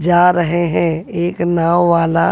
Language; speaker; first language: Hindi; native; Hindi